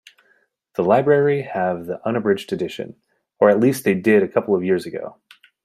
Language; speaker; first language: English; native; English